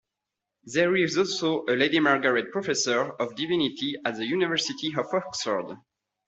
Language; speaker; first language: English; non-native, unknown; French